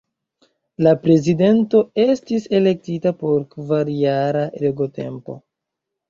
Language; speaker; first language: Esperanto; non-native, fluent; Chinese